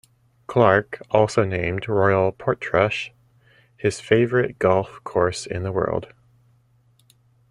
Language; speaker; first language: English; native; English